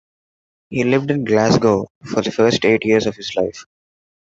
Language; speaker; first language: English; non-native, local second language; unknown